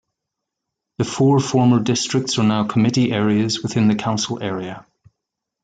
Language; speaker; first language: English; native; English